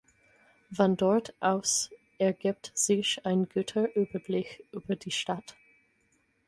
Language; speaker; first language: German; non-native, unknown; English